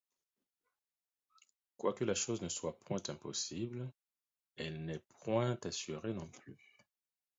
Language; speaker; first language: French; non-native, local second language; Haitian Creole